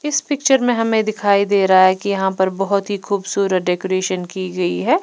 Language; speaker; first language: Hindi; non-native, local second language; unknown